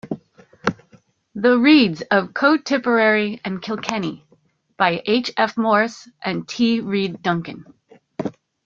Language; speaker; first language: English; native; English